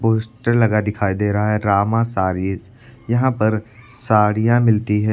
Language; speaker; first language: Hindi; native; Hindi